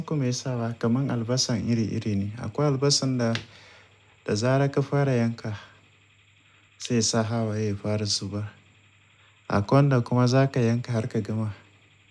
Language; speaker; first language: Hausa; native; Hausa